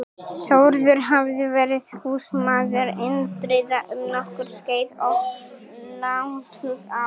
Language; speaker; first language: Icelandic; native; Icelandic